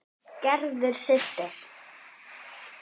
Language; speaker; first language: Icelandic; non-native, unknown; German